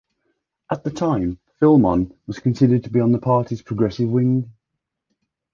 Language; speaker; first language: English; native; English